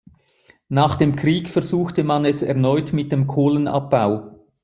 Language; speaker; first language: German; native; German